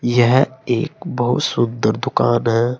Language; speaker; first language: Hindi; native; Hindi